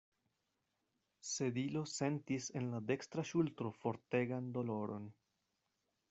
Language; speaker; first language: Esperanto; non-native, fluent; Spanish